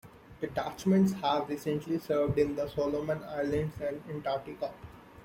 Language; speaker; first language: English; non-native, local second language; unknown